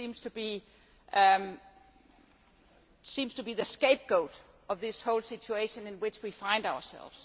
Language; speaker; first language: English; non-native, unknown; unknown